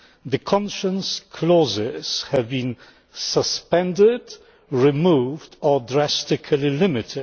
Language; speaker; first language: English; non-native, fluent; Polish